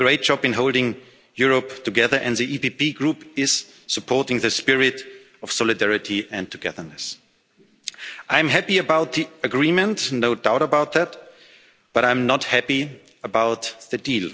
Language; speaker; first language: English; non-native, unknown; German